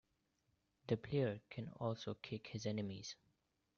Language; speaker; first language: English; non-native, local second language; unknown